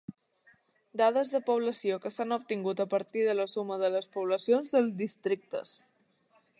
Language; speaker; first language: Catalan; native; Catalan